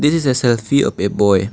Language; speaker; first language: English; non-native, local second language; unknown